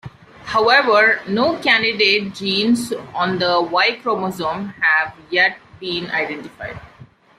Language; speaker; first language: English; non-native, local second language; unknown